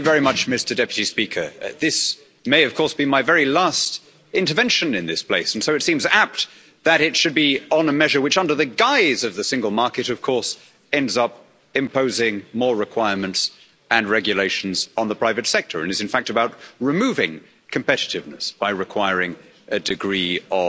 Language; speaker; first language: English; native; English